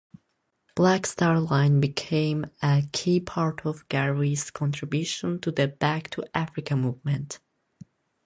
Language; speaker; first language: English; non-native, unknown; Azerbaijani